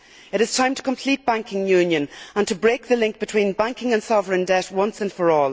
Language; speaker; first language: English; native; English